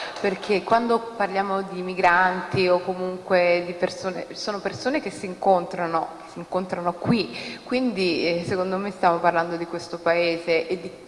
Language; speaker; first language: Italian; early bilingual, other home language; Somali